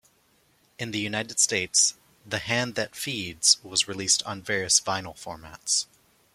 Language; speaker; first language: English; native; English